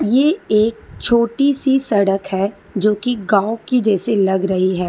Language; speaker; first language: Hindi; non-native, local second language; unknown